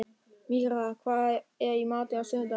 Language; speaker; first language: Icelandic; non-native, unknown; German